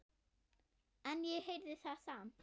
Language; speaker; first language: Icelandic; non-native, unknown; German